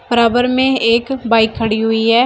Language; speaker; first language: Hindi; native; Hindi